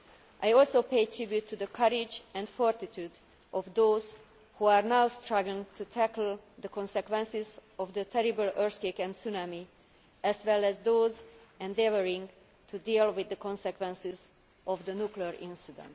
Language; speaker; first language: English; non-native, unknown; Hungarian